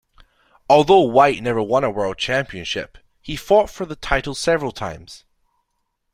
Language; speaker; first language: English; native; English